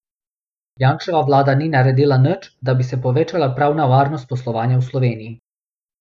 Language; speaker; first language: Slovenian; non-native, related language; Bosnian